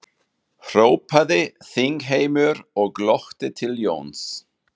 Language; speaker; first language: Icelandic; non-native, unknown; German